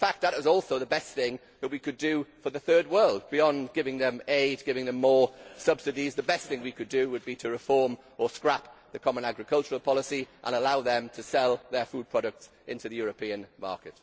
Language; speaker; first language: English; native; English